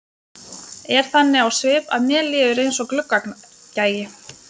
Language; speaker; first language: Icelandic; non-native, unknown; Lithuanian